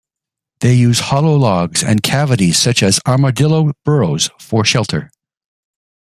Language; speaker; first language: English; native; English